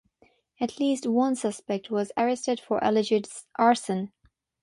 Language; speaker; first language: English; non-native, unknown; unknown